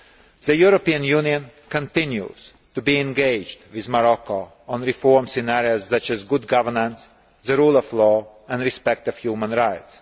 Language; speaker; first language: English; non-native, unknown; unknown